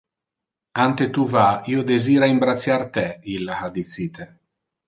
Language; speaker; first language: Interlingua; non-native, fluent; Italian